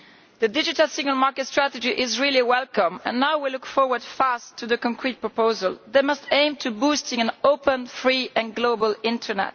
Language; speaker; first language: English; non-native, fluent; Italian